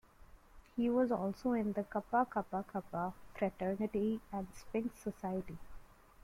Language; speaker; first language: English; non-native, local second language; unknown